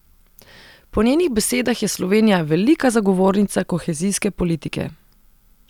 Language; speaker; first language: Slovenian; non-native, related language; Serbian